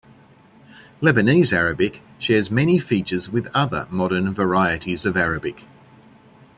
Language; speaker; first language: English; native; English